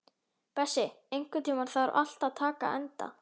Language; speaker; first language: Icelandic; native; Icelandic